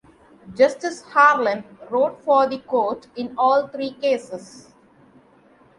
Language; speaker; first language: English; non-native, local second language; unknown